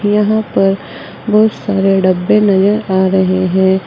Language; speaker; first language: Hindi; native; Hindi